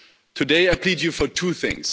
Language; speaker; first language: English; non-native, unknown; German